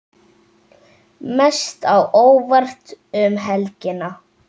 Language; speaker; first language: Icelandic; native; Icelandic